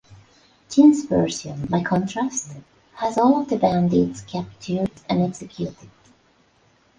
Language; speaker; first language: English; non-native, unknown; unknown